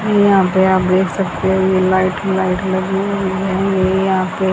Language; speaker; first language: Hindi; native; Hindi